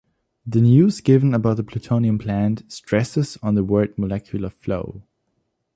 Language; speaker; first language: English; non-native, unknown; German